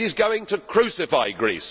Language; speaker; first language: English; native; English